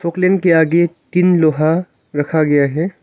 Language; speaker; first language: Hindi; non-native, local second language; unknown